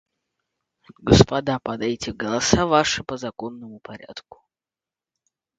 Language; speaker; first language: Russian; native; Russian